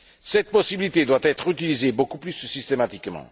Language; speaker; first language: French; non-native, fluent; Italian